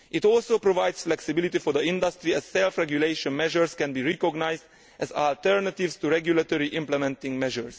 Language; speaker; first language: English; non-native, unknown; Italian